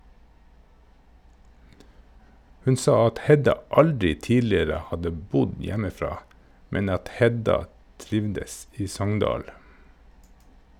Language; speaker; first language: Norwegian; native; Norwegian